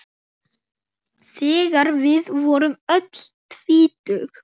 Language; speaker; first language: Icelandic; native; Icelandic